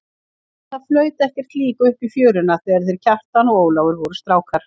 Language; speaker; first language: Icelandic; native; Icelandic